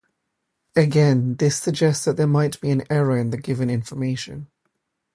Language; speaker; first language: English; native; English